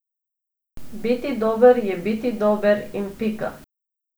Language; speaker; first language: Slovenian; non-native, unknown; Macedonian